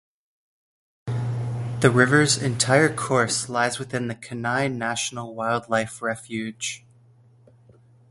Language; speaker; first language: English; native; English